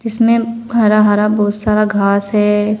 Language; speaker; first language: Hindi; native; Hindi